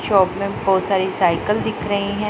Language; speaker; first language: Hindi; non-native, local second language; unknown